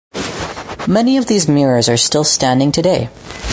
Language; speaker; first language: English; native; English